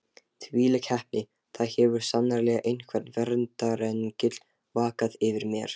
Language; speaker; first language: Icelandic; non-native, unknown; Lithuanian